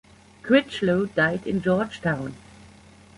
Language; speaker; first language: English; non-native, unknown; German